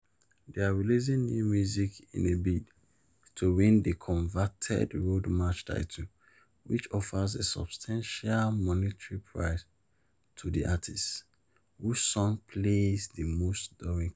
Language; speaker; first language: English; non-native, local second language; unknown